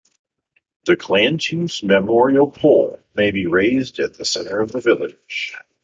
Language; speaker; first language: English; native; English